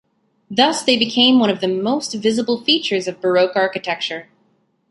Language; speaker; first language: English; native; English